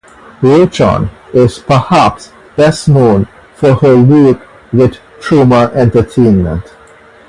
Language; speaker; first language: English; native; English